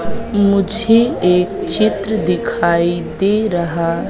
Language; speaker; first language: Hindi; native; Hindi